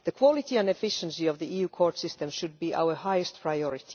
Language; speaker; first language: English; non-native, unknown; Finnish